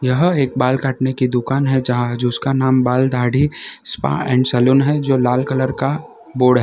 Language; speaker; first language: Hindi; non-native, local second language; Gujarati